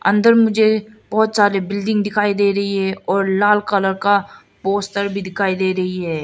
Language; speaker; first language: Hindi; non-native, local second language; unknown